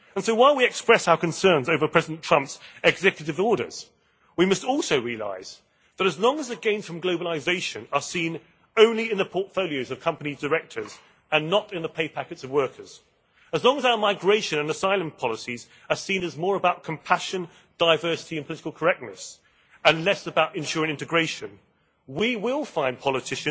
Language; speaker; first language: English; native; English